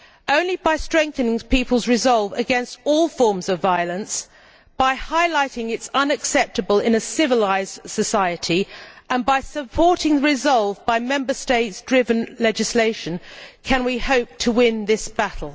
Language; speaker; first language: English; native; English